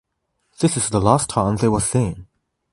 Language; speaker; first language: English; non-native, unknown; Chinese